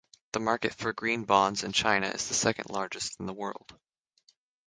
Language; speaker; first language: English; native; English